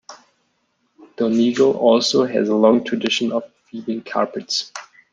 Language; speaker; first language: English; non-native, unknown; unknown